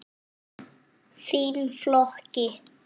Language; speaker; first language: Icelandic; non-native, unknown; French